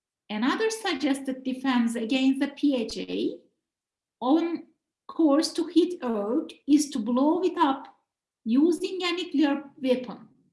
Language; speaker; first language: English; non-native, fluent; Turkish